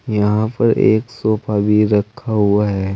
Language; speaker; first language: Hindi; native; Hindi